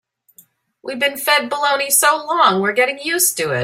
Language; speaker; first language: English; native; English